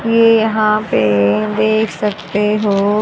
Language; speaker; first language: Hindi; native; Hindi